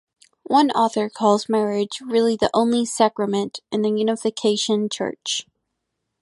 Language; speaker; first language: English; native; English